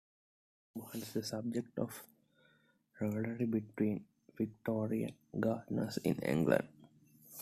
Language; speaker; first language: English; non-native, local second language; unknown